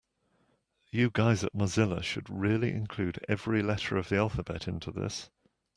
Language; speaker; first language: English; native; English